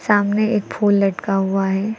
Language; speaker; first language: Hindi; native; Hindi